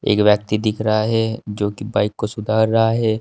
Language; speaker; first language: Hindi; native; Hindi